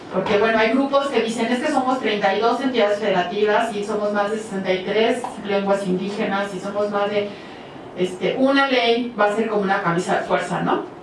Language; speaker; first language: Spanish; native; Spanish